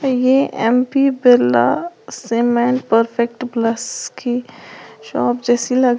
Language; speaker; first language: Hindi; native; Hindi